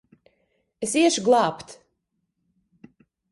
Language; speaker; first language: Latvian; early bilingual, heritage; Latvian